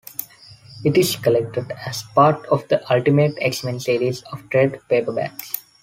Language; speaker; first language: English; non-native, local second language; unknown